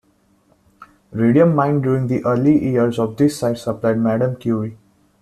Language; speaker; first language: English; non-native, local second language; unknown